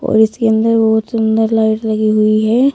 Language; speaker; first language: Hindi; native; Hindi